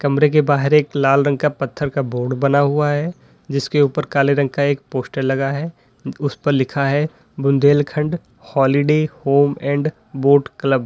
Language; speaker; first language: Hindi; native; Hindi